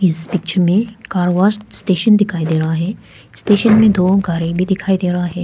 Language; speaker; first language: Hindi; non-native, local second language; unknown